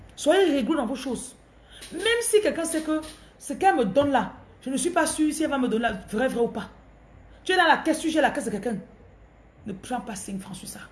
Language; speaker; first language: French; non-native, local second language; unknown